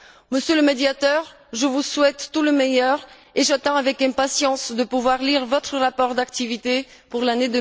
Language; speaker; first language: French; non-native, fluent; Bulgarian